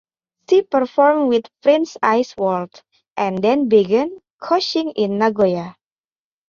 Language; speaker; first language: English; native; English